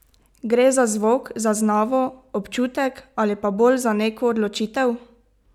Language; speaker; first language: Slovenian; native; Slovenian